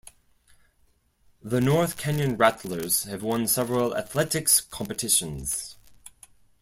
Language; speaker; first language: English; non-native, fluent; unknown